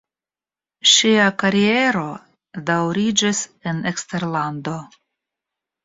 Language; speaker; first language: Esperanto; non-native, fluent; Russian